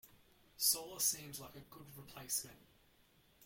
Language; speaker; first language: English; native; English